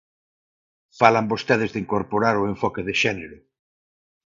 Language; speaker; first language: Galician; non-native, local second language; Spanish